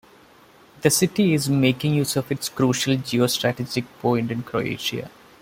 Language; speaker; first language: English; non-native, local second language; Malayalam